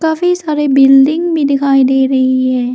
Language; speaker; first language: Hindi; non-native, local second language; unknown